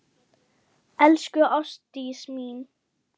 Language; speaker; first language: Icelandic; non-native, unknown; German